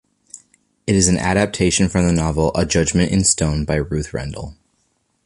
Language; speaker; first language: English; native; English